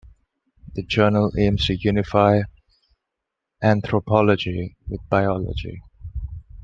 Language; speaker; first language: English; non-native, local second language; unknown